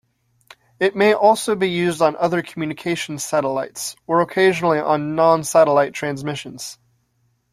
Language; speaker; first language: English; native; English